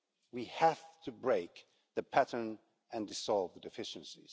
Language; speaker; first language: English; non-native, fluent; Finnish